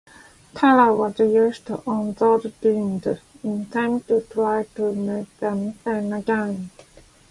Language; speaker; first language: English; non-native, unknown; Japanese